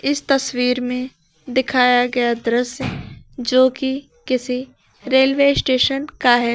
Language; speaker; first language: Hindi; native; Hindi